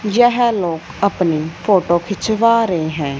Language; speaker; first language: Hindi; non-native, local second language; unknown